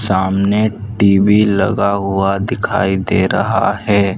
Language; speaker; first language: Hindi; non-native, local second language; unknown